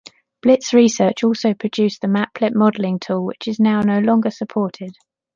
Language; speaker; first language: English; native; English